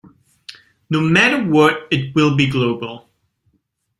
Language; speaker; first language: English; non-native, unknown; French